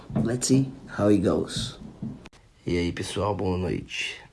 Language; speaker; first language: English; non-native, fluent; Portuguese